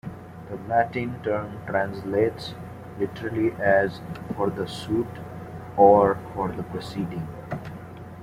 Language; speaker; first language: English; native; English